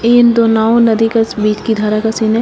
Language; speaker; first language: Hindi; native; Hindi